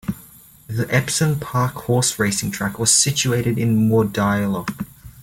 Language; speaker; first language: English; native; English